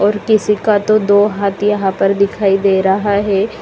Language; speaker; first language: Hindi; native; Hindi